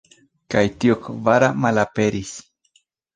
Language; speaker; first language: Esperanto; non-native, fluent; Spanish